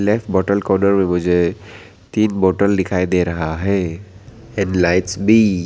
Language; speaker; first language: Hindi; non-native, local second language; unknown